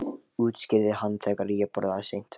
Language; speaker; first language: Icelandic; non-native, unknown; Lithuanian